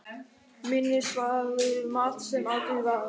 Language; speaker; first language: Icelandic; non-native, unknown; German